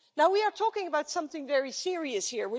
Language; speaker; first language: English; non-native, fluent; Dutch